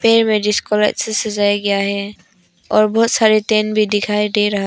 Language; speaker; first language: Hindi; non-native, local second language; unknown